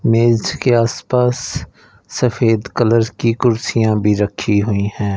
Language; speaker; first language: Hindi; non-native, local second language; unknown